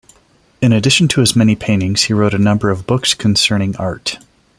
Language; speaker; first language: English; non-native, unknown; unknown